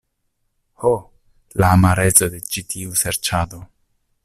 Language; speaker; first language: Esperanto; non-native, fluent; Italian